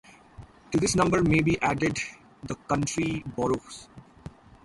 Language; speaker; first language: English; non-native, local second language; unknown